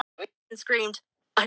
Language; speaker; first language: Icelandic; non-native, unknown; Thai